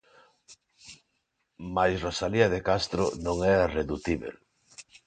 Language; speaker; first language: Galician; non-native, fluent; Spanish